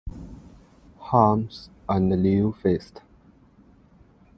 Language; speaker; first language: English; non-native, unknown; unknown